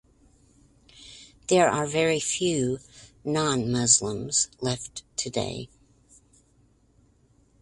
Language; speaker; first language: English; native; English